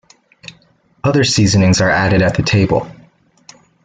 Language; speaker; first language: English; native; English